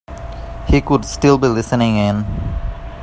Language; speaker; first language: English; non-native, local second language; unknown